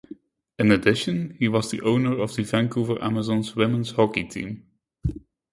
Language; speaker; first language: English; non-native, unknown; Dutch